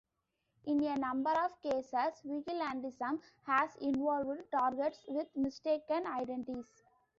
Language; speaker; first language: English; non-native, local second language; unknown